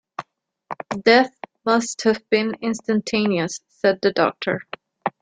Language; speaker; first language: English; non-native, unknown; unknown